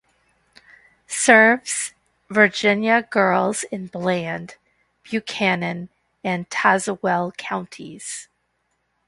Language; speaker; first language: English; native; English